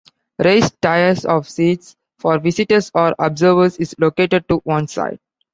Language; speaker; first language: English; non-native, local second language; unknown